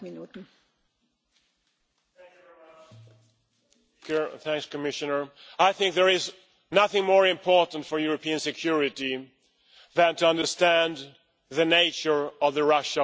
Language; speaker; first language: English; non-native, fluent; Swedish